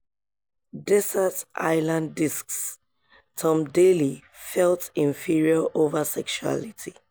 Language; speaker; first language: English; non-native, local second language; Yoruba